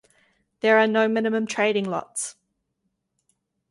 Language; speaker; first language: English; native; English